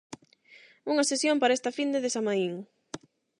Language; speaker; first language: Galician; non-native, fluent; Spanish